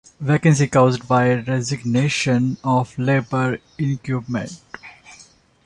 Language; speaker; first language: English; non-native, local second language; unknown